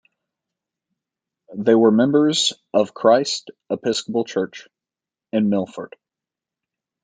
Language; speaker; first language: English; native; English